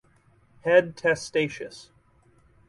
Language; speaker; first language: English; native; English